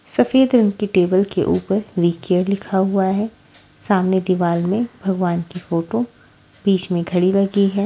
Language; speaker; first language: Hindi; native; Hindi